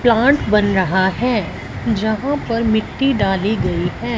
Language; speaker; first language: Hindi; non-native, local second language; Punjabi